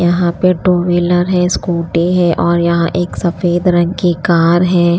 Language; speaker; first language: Hindi; native; Hindi